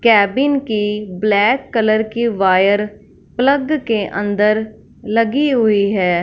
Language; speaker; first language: Hindi; non-native, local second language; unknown